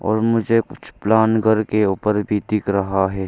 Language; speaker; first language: Hindi; non-native, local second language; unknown